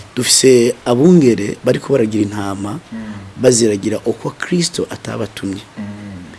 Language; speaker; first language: Kinyarwanda; non-native, related language; Rundi